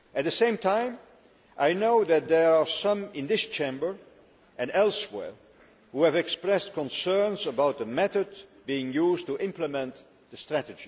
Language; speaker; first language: English; non-native, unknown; Dutch